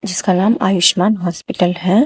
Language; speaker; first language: Hindi; native; Hindi